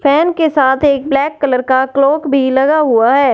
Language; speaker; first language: Hindi; non-native, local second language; Punjabi